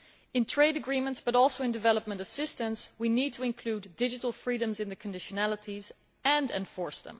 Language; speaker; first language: English; non-native, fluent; Dutch